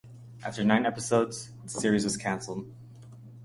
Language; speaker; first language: English; native; English